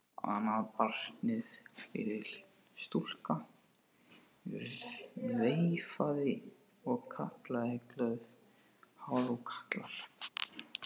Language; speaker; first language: Icelandic; non-native, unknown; Portuguese